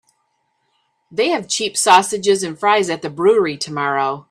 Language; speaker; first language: English; native; English